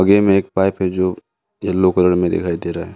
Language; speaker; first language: Hindi; non-native, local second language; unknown